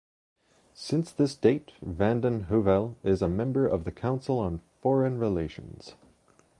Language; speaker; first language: English; native; English